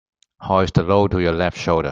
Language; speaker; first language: English; non-native, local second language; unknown